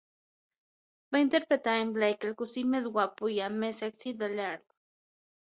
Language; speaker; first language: Catalan; non-native, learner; Spanish